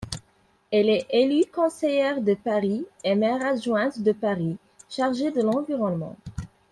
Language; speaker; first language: French; non-native, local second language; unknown